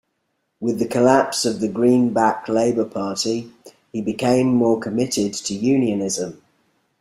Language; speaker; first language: English; native; English